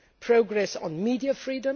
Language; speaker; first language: English; non-native, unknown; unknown